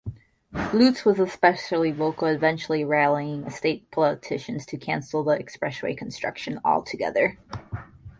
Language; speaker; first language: English; native; English